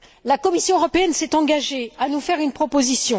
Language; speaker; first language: French; native; French